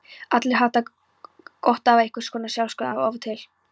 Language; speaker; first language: Icelandic; non-native, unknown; Polish